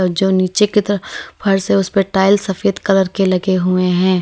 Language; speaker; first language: Hindi; native; Hindi